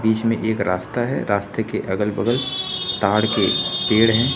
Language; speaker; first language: Hindi; native; Hindi